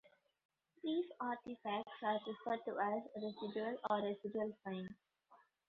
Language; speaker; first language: English; non-native, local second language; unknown